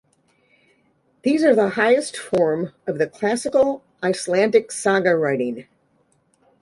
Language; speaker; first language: English; native; English